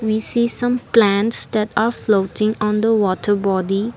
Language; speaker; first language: English; non-native, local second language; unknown